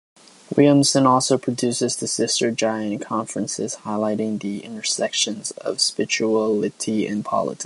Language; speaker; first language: English; native; English